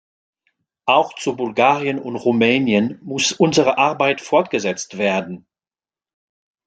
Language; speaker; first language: German; non-native, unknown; French